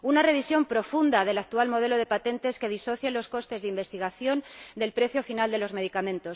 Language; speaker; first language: Spanish; native; Spanish